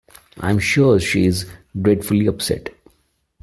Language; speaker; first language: English; non-native, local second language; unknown